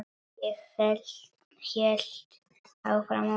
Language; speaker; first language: Icelandic; non-native, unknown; Polish